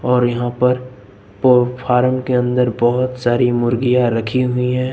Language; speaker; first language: Hindi; native; Hindi